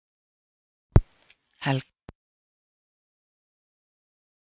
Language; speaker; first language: Icelandic; native; Icelandic